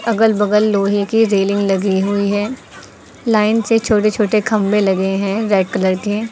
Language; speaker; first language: Hindi; native; Hindi